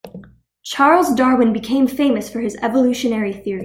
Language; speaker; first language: English; native; English